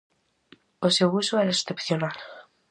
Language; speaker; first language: Galician; native; Galician